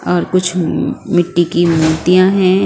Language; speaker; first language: Hindi; non-native, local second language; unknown